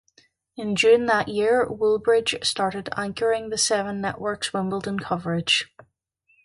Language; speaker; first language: English; native; English